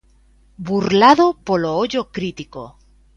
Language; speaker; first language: Galician; native; Galician